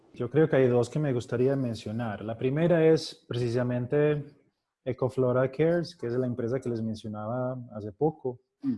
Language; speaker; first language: Spanish; non-native, related language; Portuguese